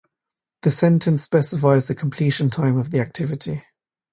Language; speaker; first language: English; native; English